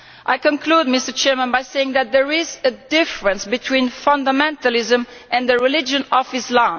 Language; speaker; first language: English; non-native, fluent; Italian